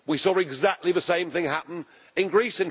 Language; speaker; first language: English; native; English